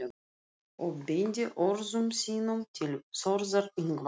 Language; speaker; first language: Icelandic; non-native, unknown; Russian